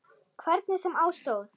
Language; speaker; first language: Icelandic; non-native, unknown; German